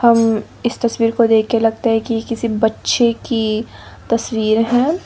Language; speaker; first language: Hindi; non-native, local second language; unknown